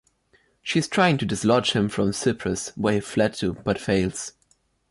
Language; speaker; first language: English; non-native, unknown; German